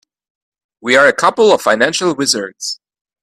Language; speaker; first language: English; native; English